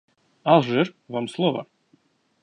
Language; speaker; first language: Russian; native; Russian